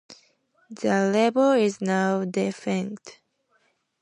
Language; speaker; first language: English; native; English